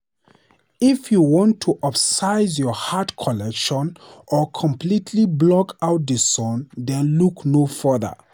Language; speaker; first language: English; non-native, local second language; Hausa